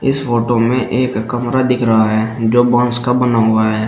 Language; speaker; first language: Hindi; native; Hindi